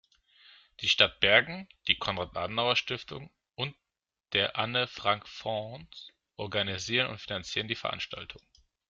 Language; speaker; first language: German; non-native, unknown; Greek